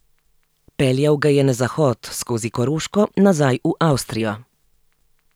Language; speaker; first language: Slovenian; native; Slovenian